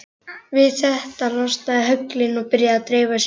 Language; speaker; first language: Icelandic; native; Icelandic